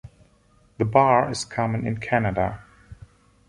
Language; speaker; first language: English; non-native, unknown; German